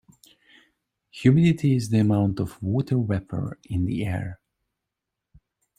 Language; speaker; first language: English; non-native, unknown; Hungarian